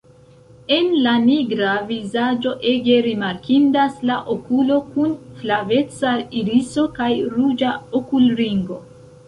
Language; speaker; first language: Esperanto; non-native, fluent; Central Kurdish